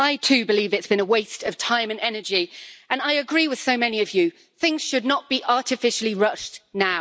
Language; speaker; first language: English; native; English